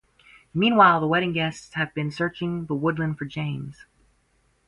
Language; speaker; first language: English; native; English